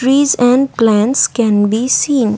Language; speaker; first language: English; non-native, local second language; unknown